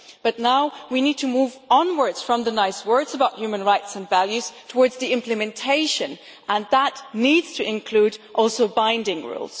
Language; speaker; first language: English; non-native, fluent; German